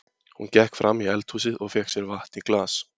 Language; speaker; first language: Icelandic; native; Icelandic